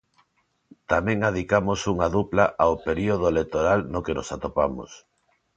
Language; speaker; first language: Galician; non-native, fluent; Spanish